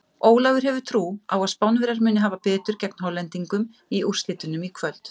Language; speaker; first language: Icelandic; native; Icelandic